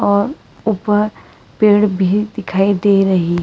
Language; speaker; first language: Hindi; non-native, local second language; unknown